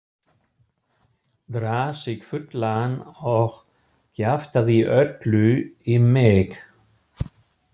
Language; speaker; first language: Icelandic; non-native, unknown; German